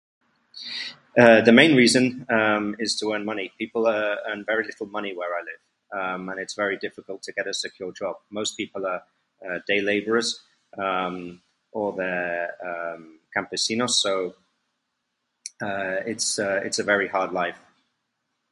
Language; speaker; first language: English; native; English